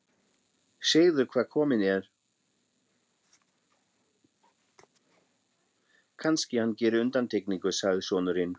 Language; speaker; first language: Icelandic; non-native, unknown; German